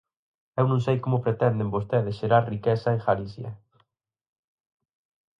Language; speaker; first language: Galician; native; Galician